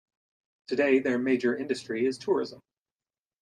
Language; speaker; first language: English; native; English